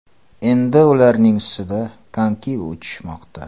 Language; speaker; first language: Uzbek; non-native, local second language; Kara-Kalpak